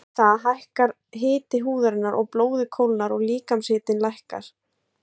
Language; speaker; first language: Icelandic; native; Icelandic